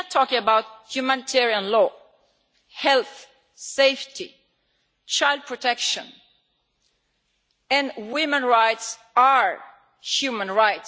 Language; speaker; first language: English; non-native, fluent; Italian